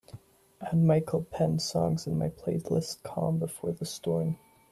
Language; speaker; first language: English; native; English